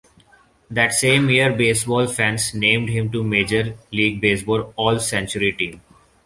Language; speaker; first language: English; non-native, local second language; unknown